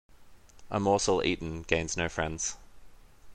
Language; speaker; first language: English; native; English